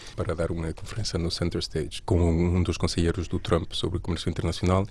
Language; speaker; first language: Portuguese; non-native, related language; Spanish